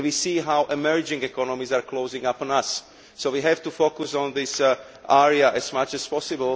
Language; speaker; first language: English; non-native, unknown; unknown